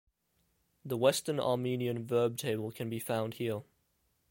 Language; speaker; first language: English; native; English